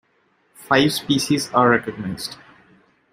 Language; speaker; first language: English; non-native, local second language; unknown